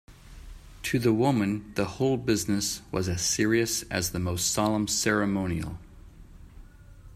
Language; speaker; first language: English; native; English